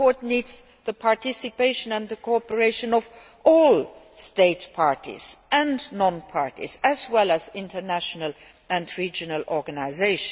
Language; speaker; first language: English; non-native, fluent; Luxembourgish